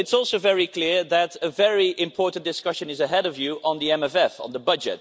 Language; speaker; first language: English; non-native, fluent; Dutch